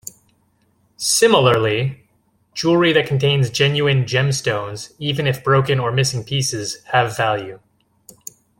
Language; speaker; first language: English; native; English